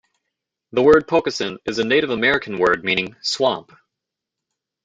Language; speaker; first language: English; native; English